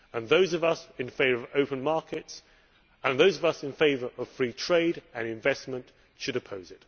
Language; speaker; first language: English; native; English